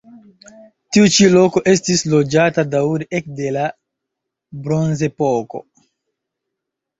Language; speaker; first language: Esperanto; non-native, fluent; Chinese